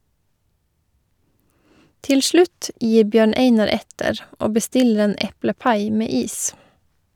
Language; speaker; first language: Norwegian; non-native, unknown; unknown